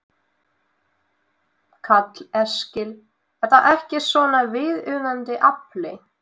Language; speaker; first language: Icelandic; non-native, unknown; Russian